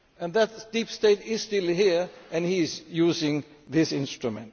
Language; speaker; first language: English; non-native, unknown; German